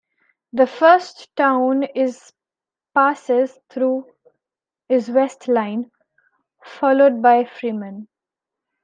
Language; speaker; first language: English; non-native, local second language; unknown